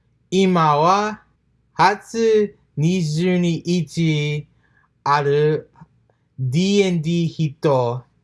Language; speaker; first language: Japanese; non-native, learner; English